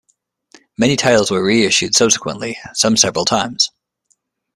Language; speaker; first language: English; native; English